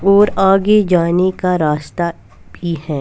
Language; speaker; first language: Hindi; non-native, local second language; Punjabi